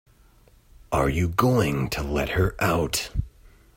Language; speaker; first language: English; native; English